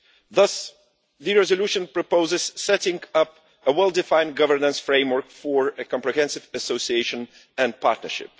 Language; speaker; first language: English; non-native, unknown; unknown